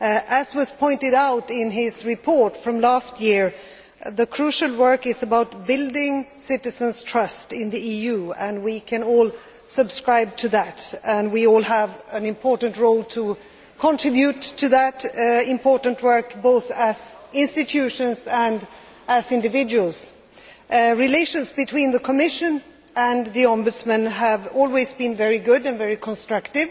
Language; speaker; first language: English; non-native, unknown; Swedish